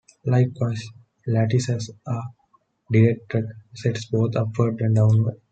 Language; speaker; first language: English; non-native, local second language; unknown